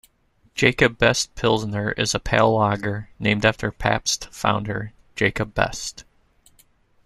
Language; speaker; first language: English; native; English